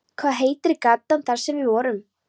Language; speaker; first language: Icelandic; non-native, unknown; Polish